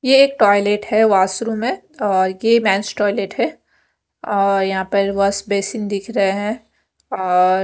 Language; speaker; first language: Hindi; non-native, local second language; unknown